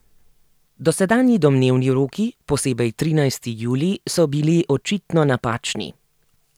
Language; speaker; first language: Slovenian; native; Slovenian